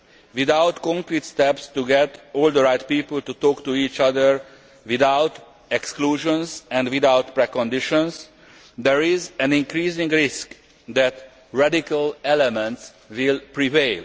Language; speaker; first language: English; non-native, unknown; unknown